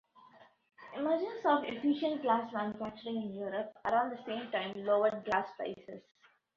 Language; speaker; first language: English; non-native, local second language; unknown